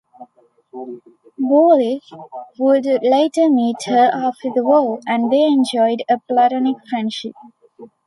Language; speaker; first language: English; non-native, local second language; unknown